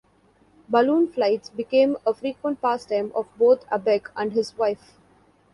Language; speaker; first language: English; non-native, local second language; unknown